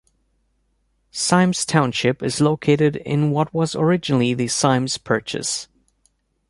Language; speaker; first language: English; native; English